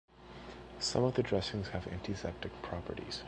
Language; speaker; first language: English; native; English